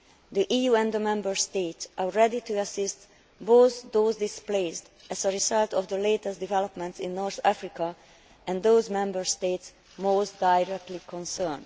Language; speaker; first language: English; non-native, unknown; Hungarian